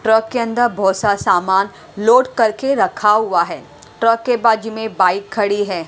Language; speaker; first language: Hindi; non-native, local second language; Punjabi